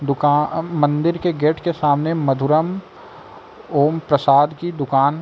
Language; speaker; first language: Hindi; native; Hindi